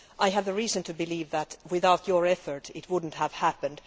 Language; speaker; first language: English; non-native, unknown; Finnish